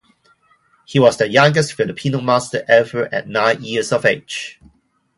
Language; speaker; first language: English; non-native, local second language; Cantonese